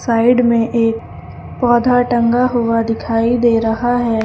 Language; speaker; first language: Hindi; native; Hindi